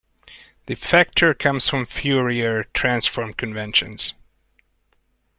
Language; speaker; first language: English; non-native, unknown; Hungarian